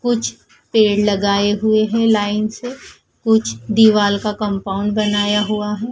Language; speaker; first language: Hindi; non-native, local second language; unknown